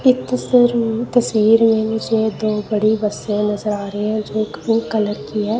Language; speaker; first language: Hindi; non-native, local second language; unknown